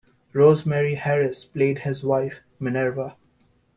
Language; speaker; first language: English; native; English